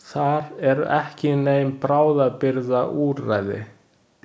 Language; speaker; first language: Icelandic; non-native, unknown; Chinese